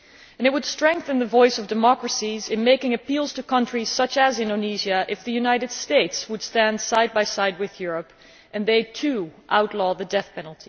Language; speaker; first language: English; non-native, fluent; Dutch